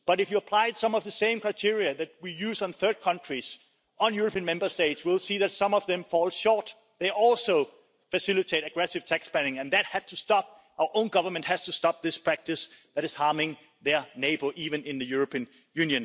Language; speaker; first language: English; non-native, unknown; Danish